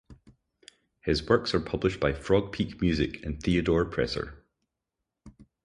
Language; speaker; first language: English; native; English